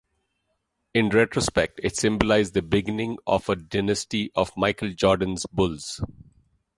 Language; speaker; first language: English; non-native, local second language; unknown